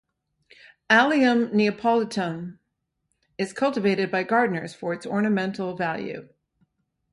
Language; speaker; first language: English; native; English